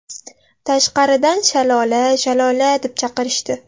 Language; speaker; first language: Uzbek; non-native, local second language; Russian